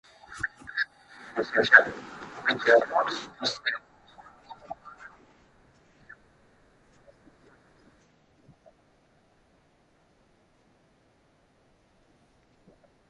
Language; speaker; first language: English; non-native, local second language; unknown